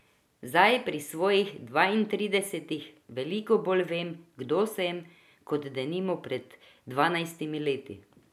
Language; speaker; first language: Slovenian; non-native, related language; Croatian